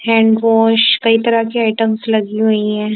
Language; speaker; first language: Hindi; non-native, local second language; Punjabi